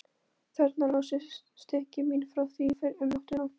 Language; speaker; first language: Icelandic; non-native, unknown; Polish